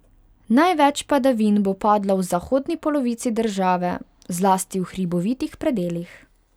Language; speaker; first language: Slovenian; non-native, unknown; Hungarian